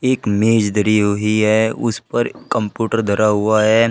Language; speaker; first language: Hindi; native; Hindi